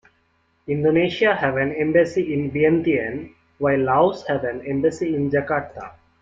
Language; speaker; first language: English; non-native, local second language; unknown